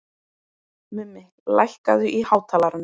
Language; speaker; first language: Icelandic; native; Icelandic